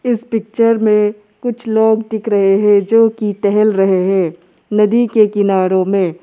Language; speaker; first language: Hindi; non-native, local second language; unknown